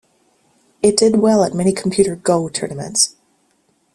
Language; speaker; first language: English; native; English